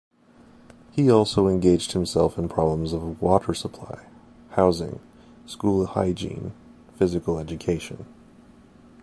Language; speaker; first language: English; native; English